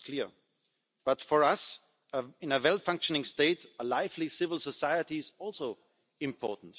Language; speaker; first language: English; non-native, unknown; German